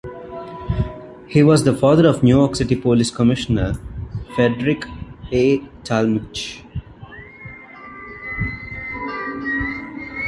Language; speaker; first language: English; non-native, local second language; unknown